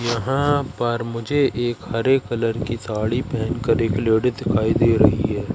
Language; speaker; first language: Hindi; native; Hindi